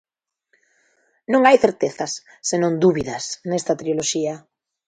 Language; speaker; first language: Galician; native; Galician